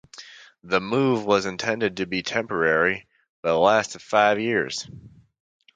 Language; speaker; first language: English; native; English